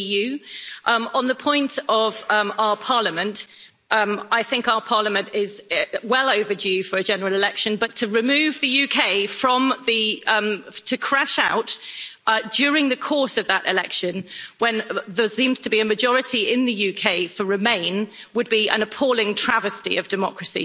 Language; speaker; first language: English; native; English